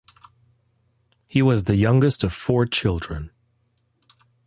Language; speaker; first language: English; non-native, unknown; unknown